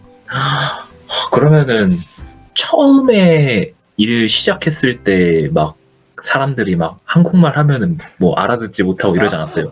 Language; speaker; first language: Korean; native; Korean